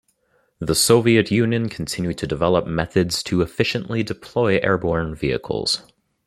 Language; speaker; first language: English; native; English